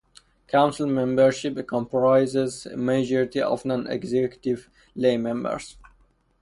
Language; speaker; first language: English; non-native, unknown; Persian